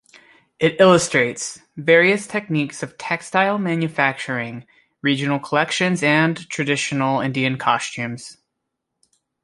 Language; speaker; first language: English; native; English